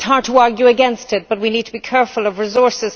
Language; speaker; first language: English; native; English